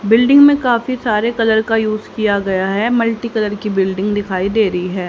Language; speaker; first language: Hindi; native; Hindi